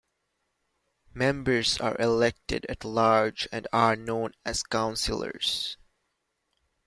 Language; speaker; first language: English; native; English